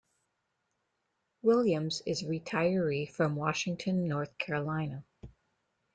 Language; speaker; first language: English; native; English